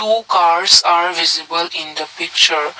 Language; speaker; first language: English; non-native, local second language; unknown